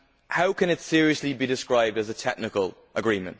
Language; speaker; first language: English; native; English